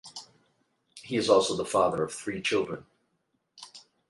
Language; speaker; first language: English; native; English